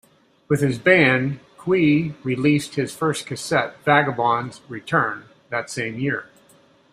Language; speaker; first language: English; native; English